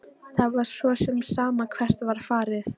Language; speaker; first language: Icelandic; non-native, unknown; Polish